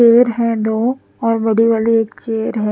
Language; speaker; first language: Hindi; non-native, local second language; Punjabi